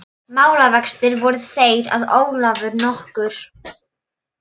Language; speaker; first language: Icelandic; non-native, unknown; Polish